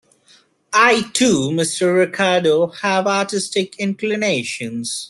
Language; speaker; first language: English; non-native, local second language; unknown